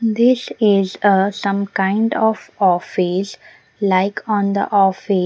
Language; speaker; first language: English; non-native, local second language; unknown